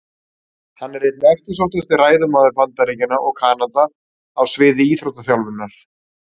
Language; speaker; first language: Icelandic; native; Icelandic